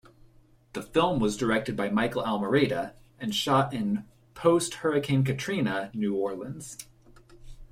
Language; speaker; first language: English; native; English